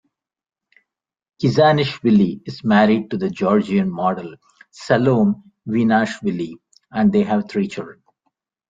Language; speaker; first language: English; non-native, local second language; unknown